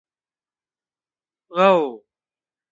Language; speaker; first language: English; native; English